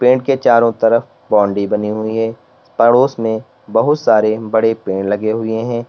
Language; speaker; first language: Hindi; native; Hindi